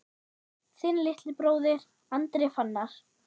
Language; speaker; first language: Icelandic; non-native, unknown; German